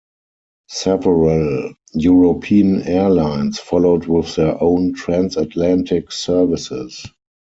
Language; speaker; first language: English; non-native, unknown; German